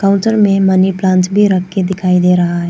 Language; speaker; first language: Hindi; non-native, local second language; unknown